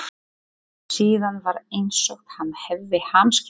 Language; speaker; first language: Icelandic; non-native, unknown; Polish